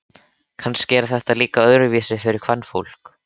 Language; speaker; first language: Icelandic; native; Icelandic